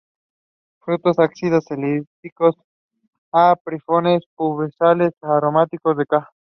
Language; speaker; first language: English; non-native, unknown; Spanish